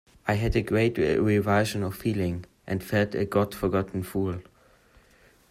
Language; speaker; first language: English; non-native, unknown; German